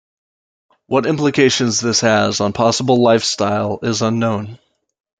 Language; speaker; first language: English; native; English